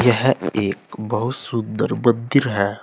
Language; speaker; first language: Hindi; native; Hindi